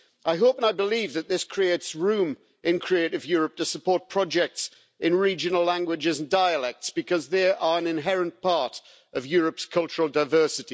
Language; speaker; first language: English; native; English